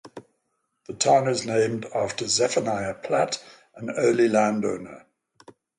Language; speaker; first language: English; native; English